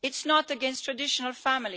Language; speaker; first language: English; non-native, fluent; Italian